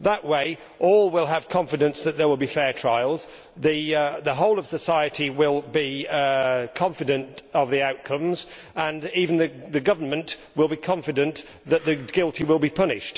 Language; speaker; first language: English; native; English